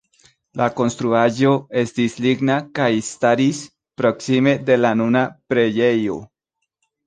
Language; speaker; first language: Esperanto; non-native, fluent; Spanish